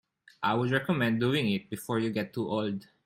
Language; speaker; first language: English; non-native, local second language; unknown